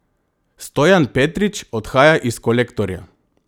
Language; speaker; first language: Slovenian; non-native, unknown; Macedonian